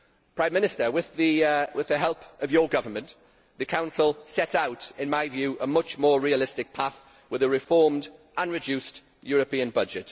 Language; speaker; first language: English; native; English